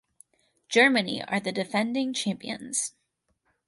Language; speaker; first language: English; native; English